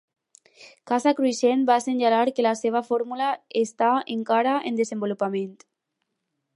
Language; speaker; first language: Catalan; non-native, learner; Spanish